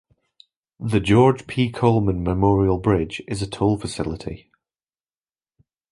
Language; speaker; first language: English; native; English